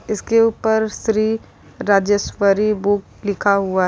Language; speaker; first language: Hindi; native; Hindi